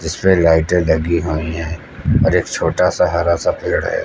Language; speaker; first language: Hindi; native; Hindi